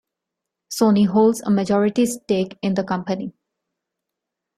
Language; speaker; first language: English; non-native, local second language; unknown